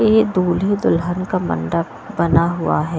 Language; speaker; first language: Hindi; non-native, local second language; Punjabi